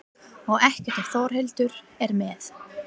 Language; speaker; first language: Icelandic; non-native, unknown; English